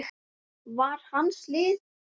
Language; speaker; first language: Icelandic; native; Icelandic